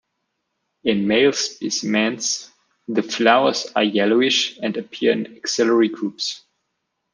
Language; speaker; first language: English; non-native, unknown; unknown